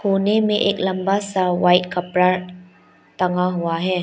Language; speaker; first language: Hindi; non-native, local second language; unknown